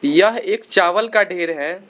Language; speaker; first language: Hindi; non-native, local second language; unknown